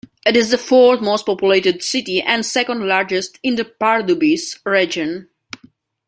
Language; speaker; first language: English; non-native, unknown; Catalan